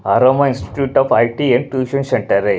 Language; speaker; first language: Hindi; non-native, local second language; Punjabi